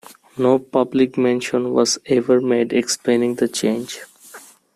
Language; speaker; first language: English; non-native, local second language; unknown